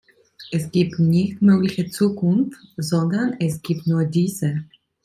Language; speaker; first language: German; non-native, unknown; Italian